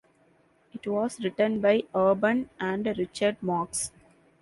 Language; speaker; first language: English; non-native, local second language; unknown